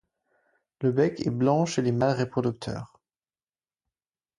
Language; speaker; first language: French; non-native, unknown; German